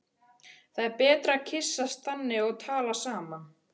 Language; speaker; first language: Icelandic; native; Icelandic